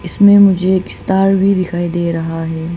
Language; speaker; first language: Hindi; non-native, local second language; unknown